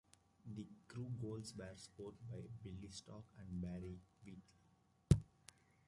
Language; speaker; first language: English; native; English